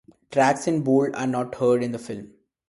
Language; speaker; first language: English; non-native, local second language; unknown